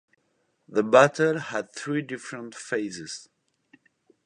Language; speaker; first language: English; non-native, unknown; French